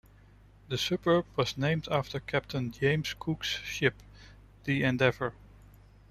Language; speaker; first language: English; non-native, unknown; Dutch